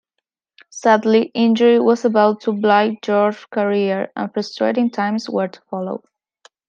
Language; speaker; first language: English; non-native, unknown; Spanish